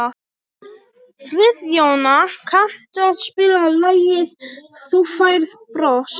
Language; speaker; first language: Icelandic; non-native, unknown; Polish